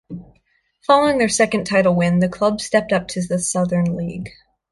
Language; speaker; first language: English; native; English